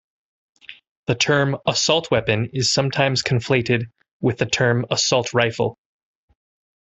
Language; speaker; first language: English; native; English